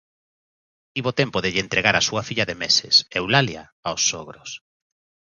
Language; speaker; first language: Galician; native; Galician